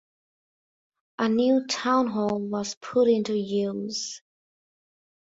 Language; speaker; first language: English; non-native, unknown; Bangla